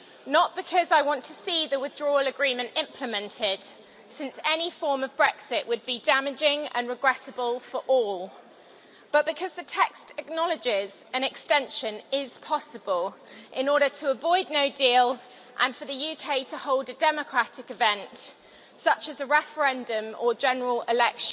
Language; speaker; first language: English; native; English